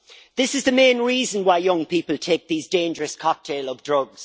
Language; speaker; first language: English; native; English